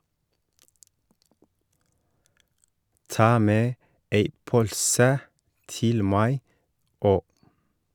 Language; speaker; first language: Norwegian; non-native, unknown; Oromo